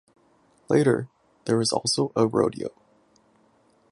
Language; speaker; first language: English; native; English